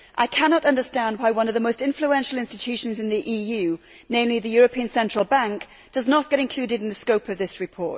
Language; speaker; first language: English; native; English